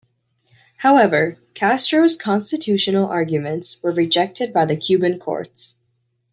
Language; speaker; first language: English; native; English